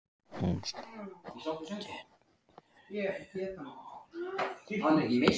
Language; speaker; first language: Icelandic; native; Icelandic